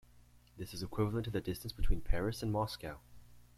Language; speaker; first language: English; native; English